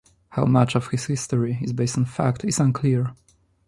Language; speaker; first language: English; non-native, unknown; Polish